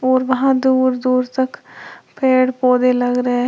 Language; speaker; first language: Hindi; native; Hindi